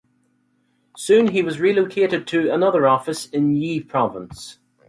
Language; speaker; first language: English; native; English